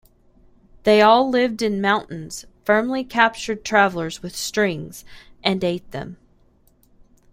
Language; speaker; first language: English; native; English